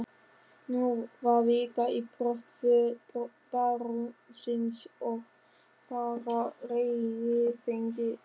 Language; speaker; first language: Icelandic; non-native, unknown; German